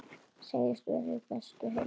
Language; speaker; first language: Icelandic; native; Icelandic